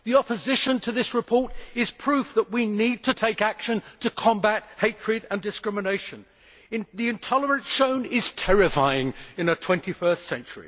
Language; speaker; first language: English; native; English